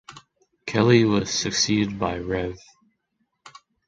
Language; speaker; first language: English; non-native, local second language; Chinese